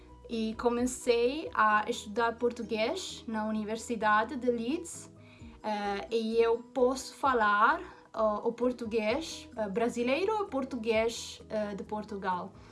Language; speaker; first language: Portuguese; non-native, fluent; Romanian